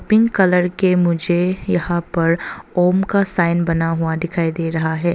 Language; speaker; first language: Hindi; non-native, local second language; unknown